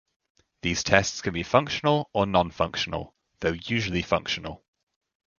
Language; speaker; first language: English; native; English